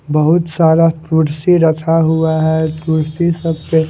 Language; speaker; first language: Hindi; non-native, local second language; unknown